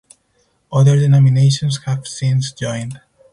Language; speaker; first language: English; non-native, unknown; Spanish